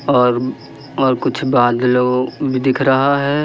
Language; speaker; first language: Hindi; native; Hindi